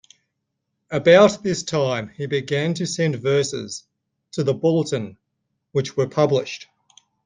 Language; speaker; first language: English; native; English